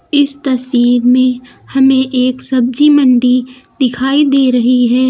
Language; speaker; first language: Hindi; native; Hindi